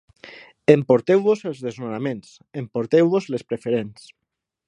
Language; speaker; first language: Catalan; non-native, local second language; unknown